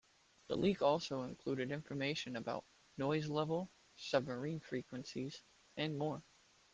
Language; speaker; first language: English; native; English